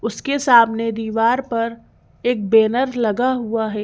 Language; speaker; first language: Hindi; native; Hindi